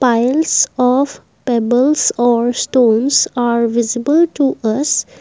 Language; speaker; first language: English; non-native, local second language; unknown